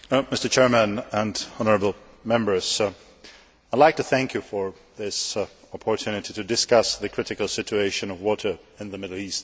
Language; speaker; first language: English; non-native, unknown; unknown